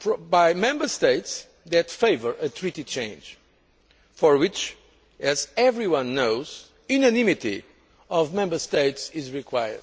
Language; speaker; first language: English; non-native, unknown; Portuguese